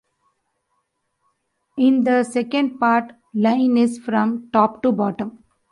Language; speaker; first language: English; non-native, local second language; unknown